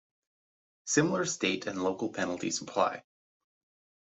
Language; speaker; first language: English; native; English